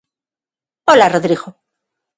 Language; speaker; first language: Galician; non-native, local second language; Spanish